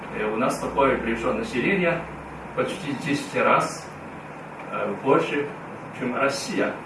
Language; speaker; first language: Russian; non-native, fluent; Chinese